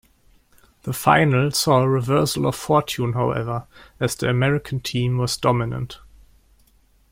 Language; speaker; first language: English; non-native, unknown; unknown